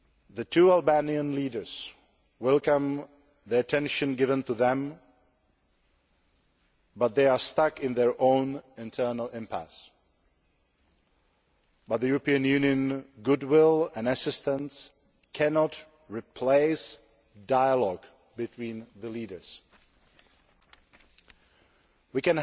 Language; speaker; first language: English; non-native, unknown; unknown